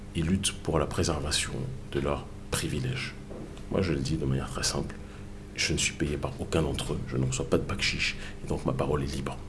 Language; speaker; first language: French; native; French